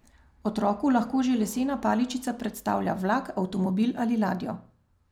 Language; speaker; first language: Slovenian; native; Slovenian